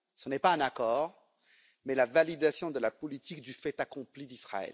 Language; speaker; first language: French; native; French